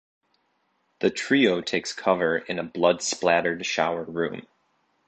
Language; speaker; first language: English; native; English